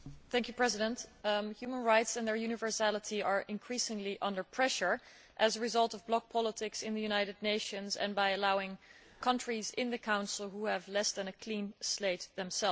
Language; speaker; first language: English; non-native, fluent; Dutch